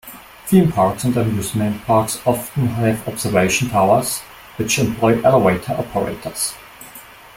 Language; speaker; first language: English; non-native, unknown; German